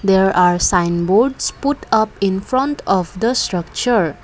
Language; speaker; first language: English; non-native, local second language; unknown